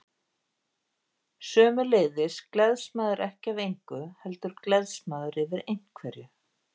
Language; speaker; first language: Icelandic; native; Icelandic